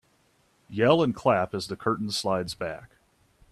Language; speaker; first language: English; native; English